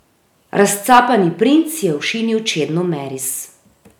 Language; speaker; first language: Slovenian; native; Slovenian